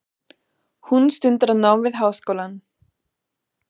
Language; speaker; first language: Icelandic; non-native, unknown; German